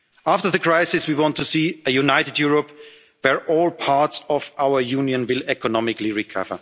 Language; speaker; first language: English; non-native, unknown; German